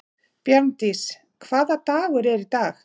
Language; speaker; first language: Icelandic; native; Icelandic